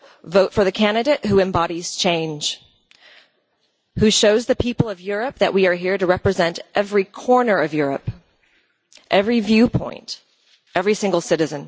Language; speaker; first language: English; non-native, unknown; Dutch